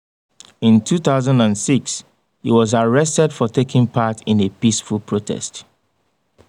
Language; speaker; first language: English; non-native, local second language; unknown